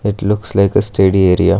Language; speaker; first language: English; non-native, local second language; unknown